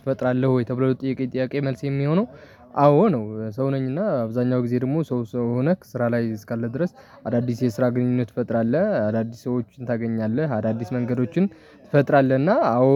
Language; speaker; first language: Amharic; non-native, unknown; Tigrinya